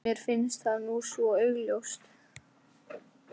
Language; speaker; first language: Icelandic; native; Icelandic